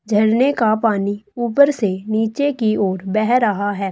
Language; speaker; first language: Hindi; native; Hindi